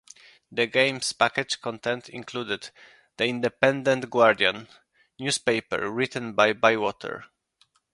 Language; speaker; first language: English; non-native, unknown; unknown